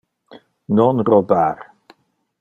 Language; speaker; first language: Interlingua; non-native, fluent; Dutch